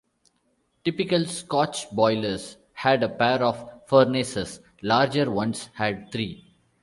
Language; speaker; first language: English; non-native, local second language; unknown